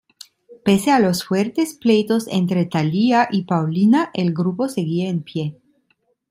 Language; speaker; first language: Spanish; non-native, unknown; Italian